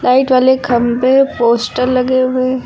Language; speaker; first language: Hindi; native; Hindi